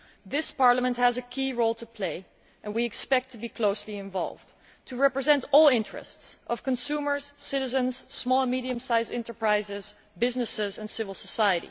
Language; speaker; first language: English; non-native, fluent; Dutch